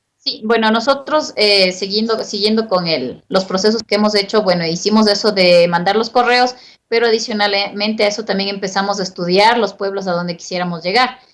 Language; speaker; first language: Spanish; native; Spanish